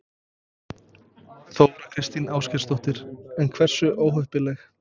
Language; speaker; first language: Icelandic; non-native, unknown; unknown